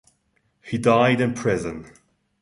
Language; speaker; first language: English; non-native, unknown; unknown